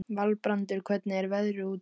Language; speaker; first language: Icelandic; native; Icelandic